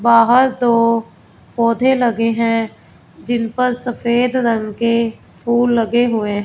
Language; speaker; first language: Hindi; non-native, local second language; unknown